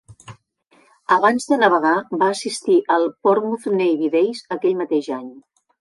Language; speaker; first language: Catalan; native; Catalan